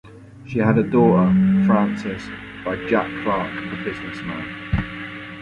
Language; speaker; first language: English; native; English